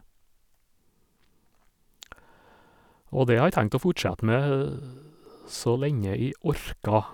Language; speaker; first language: Norwegian; native; Norwegian